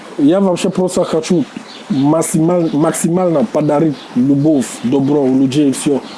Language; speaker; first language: Russian; non-native, fluent; English